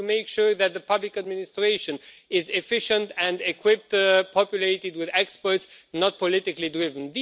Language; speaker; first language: English; non-native, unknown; Romanian